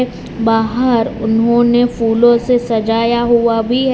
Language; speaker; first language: Hindi; non-native, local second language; Gujarati